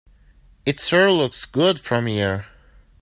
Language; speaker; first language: English; native; English